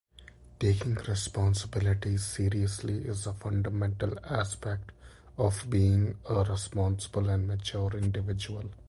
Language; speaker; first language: English; non-native, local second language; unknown